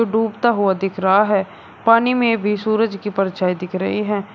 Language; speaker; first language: Hindi; native; Hindi